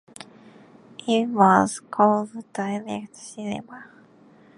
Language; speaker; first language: English; non-native, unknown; Japanese